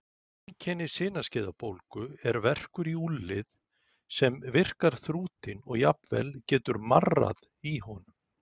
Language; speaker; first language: Icelandic; native; Icelandic